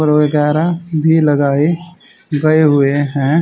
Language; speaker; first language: Hindi; native; Hindi